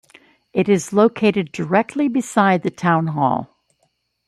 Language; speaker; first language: English; native; English